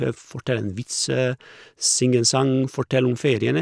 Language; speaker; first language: Norwegian; non-native, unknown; Croatian